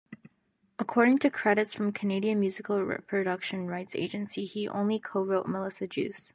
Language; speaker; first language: English; native; English